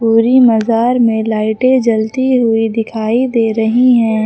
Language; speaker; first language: Hindi; native; Hindi